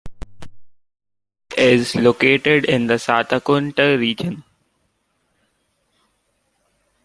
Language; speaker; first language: English; non-native, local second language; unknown